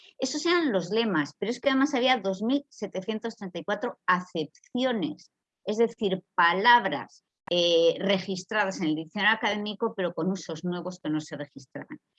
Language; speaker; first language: Spanish; native; Spanish